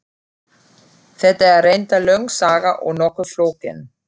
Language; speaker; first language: Icelandic; non-native, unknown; German